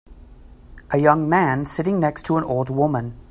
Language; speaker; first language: English; native; English